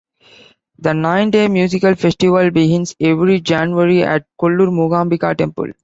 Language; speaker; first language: English; non-native, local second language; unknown